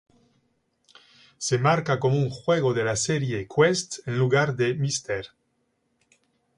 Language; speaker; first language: Spanish; non-native, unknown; French